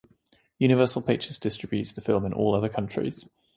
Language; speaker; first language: English; native; English